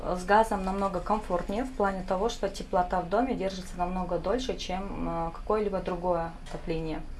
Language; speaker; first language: Russian; non-native, local second language; Kyrgyz